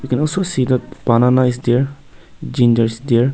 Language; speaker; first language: English; non-native, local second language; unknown